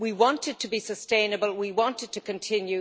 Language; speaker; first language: English; native; English